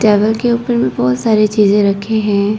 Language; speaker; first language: Hindi; non-native, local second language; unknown